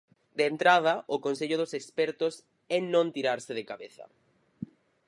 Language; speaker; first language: Galician; native; Galician